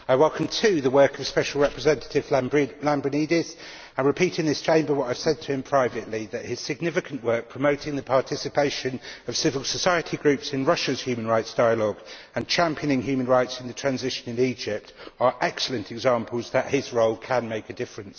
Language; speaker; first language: English; native; English